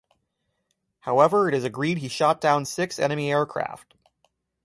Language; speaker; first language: English; native; English